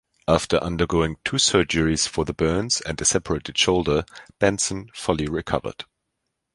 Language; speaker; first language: English; non-native, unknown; German